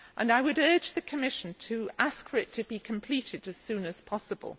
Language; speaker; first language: English; native; English